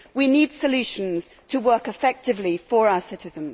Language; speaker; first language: English; native; English